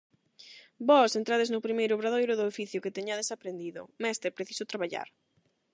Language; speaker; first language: Galician; non-native, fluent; Spanish